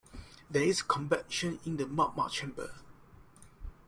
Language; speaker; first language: English; non-native, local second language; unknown